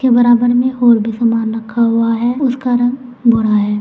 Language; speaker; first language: Hindi; native; Hindi